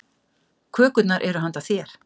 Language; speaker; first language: Icelandic; native; Icelandic